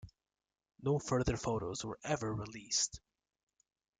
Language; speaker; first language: English; native; English